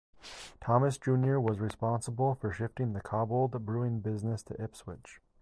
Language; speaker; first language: English; native; English